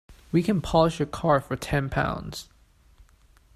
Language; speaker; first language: English; non-native, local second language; Cantonese